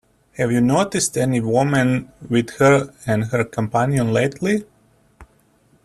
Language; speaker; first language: English; native; English